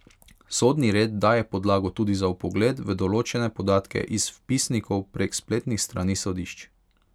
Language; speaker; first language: Slovenian; non-native, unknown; Hungarian